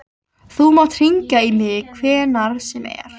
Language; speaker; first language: Icelandic; native; Icelandic